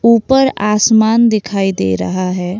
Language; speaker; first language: Hindi; non-native, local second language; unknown